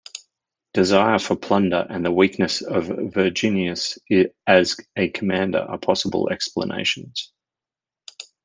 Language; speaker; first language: English; native; English